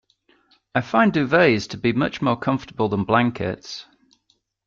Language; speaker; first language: English; native; English